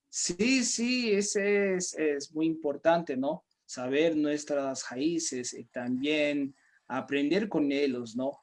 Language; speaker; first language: Spanish; non-native, fluent; Portuguese